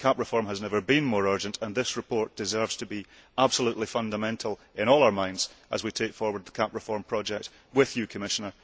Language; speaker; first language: English; early bilingual, heritage; English